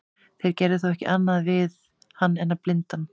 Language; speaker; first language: Icelandic; native; Icelandic